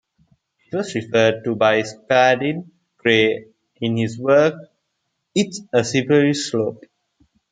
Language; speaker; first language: English; non-native, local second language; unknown